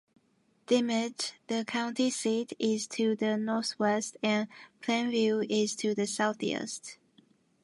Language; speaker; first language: English; non-native, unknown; Japanese